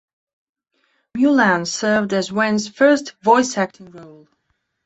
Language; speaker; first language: English; non-native, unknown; Belarusian